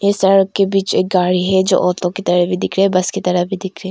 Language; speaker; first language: Hindi; non-native, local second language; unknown